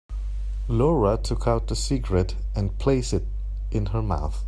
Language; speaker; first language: English; non-native, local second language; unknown